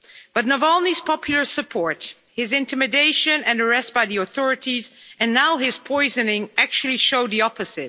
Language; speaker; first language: English; non-native, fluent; Dutch